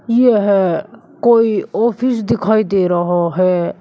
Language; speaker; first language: Hindi; native; Hindi